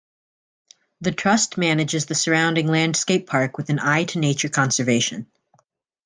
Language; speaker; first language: English; native; English